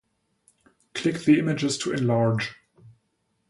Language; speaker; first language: English; non-native, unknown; German